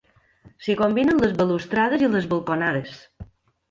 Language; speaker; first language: Catalan; native; Catalan